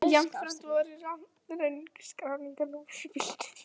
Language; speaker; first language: Icelandic; native; Icelandic